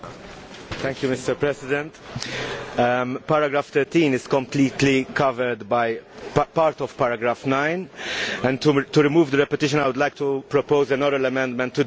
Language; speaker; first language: English; non-native, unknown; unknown